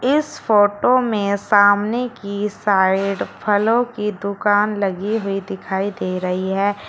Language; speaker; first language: Hindi; native; Hindi